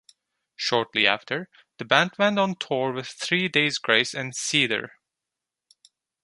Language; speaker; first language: English; non-native, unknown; Turkish